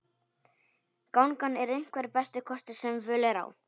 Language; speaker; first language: Icelandic; non-native, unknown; Polish